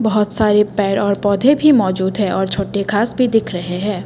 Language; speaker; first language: Hindi; non-native, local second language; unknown